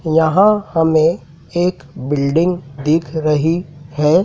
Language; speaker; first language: Hindi; native; Hindi